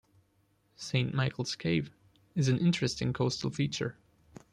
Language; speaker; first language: English; non-native, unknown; German